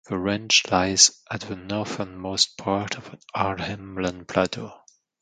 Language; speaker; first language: English; non-native, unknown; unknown